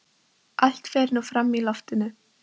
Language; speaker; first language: Icelandic; non-native, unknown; Polish